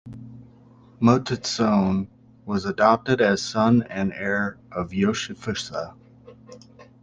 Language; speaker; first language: English; native; English